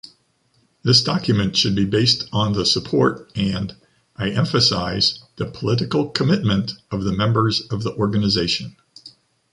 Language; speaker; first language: English; native; English